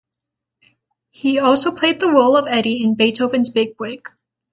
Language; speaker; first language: English; native; English